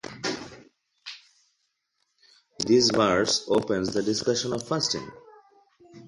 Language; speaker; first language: English; non-native, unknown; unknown